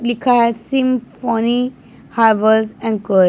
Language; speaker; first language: Hindi; non-native, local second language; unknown